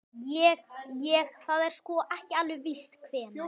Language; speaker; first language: Icelandic; native; Icelandic